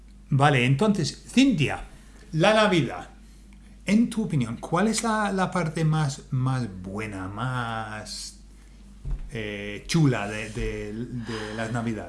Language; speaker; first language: Spanish; non-native, fluent; English